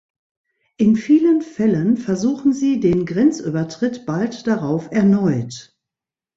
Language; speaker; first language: German; native; German